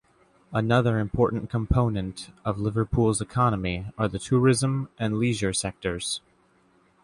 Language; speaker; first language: English; native; English